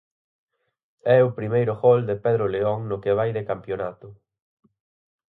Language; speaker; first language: Galician; native; Galician